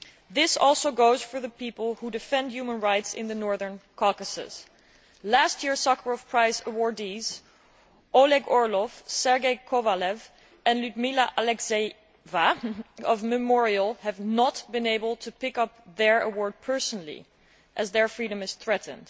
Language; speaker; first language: English; non-native, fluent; Dutch